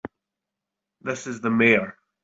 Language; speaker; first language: English; native; English